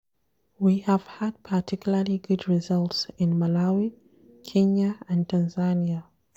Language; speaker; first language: English; non-native, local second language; Hausa